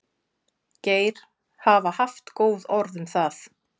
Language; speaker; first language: Icelandic; native; Icelandic